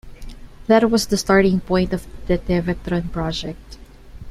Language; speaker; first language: English; non-native, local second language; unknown